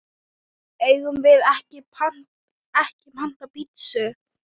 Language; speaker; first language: Icelandic; non-native, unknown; Thai